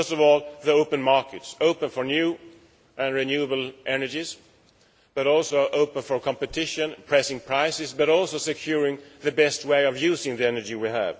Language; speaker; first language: English; non-native, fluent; Swedish